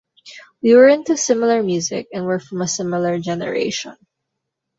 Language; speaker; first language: English; non-native, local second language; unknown